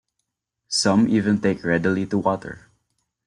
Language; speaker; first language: English; non-native, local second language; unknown